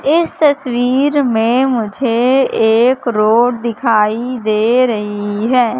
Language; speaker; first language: Hindi; native; Hindi